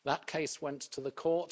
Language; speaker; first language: English; native; English